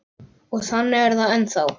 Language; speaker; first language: Icelandic; native; Icelandic